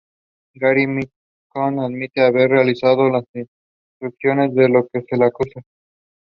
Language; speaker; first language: English; non-native, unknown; Spanish